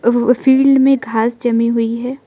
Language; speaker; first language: Hindi; non-native, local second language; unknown